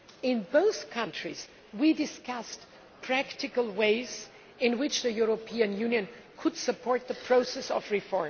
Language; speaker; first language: English; non-native, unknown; German